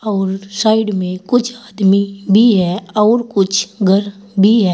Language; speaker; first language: Hindi; native; Hindi